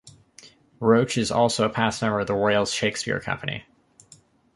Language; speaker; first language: English; native; English